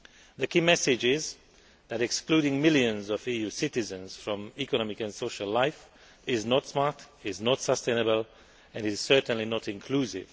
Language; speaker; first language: English; non-native, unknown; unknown